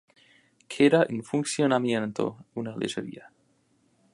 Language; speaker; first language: Spanish; non-native, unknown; English